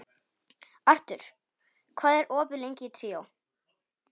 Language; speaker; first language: Icelandic; non-native, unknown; Polish